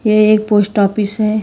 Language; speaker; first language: Hindi; non-native, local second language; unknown